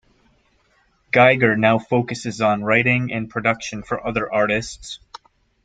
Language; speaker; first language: English; native; English